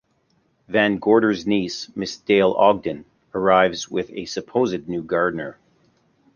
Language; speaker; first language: English; native; English